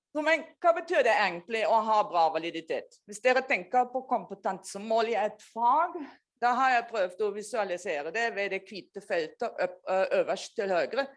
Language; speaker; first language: Norwegian; non-native, fluent; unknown